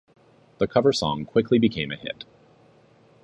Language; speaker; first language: English; native; English